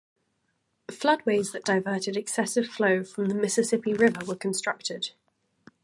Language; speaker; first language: English; native; English